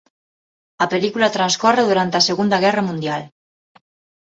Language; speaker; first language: Galician; non-native, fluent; Spanish